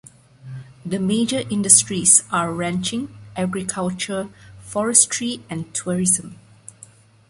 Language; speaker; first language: English; non-native, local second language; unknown